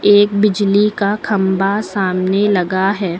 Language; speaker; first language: Hindi; native; Hindi